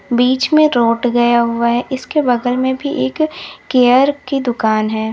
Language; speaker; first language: Hindi; native; Hindi